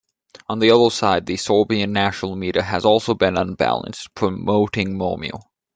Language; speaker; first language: English; native; English